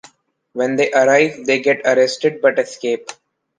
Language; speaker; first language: English; non-native, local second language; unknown